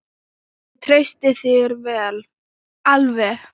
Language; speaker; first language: Icelandic; non-native, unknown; Thai